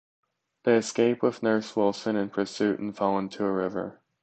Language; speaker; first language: English; native; English